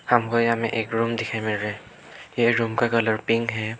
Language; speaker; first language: Hindi; early bilingual, other home language; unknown